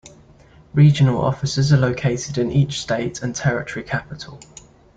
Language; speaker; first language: English; native; English